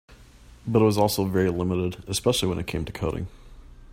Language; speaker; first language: English; native; English